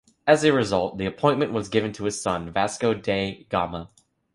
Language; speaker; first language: English; native; English